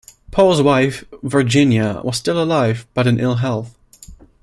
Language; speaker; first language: English; non-native, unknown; German